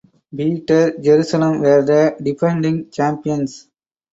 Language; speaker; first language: English; non-native, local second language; Tamil